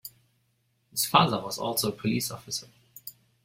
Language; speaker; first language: English; non-native, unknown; German